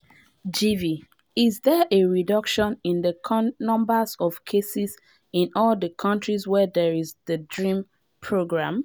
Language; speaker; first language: English; non-native, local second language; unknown